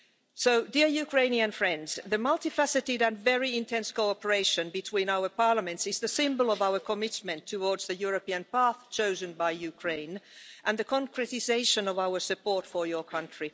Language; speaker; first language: English; non-native, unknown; Finnish